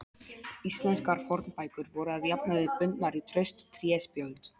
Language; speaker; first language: Icelandic; non-native, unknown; Polish